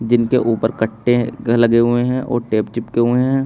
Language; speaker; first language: Hindi; native; Hindi